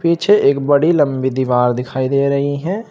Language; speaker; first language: Hindi; native; Hindi